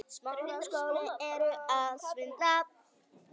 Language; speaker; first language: Icelandic; native; Icelandic